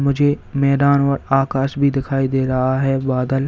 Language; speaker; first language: Hindi; native; Hindi